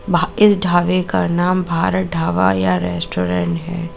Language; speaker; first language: Hindi; native; Hindi